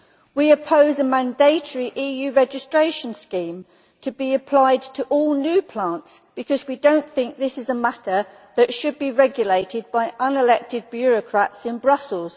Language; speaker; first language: English; native; English